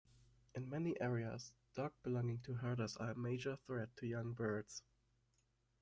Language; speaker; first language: English; non-native, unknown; German